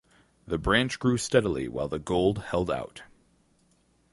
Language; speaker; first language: English; native; English